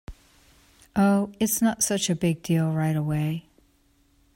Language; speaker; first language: English; native; English